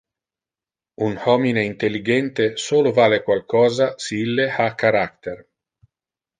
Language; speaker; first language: Interlingua; non-native, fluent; Italian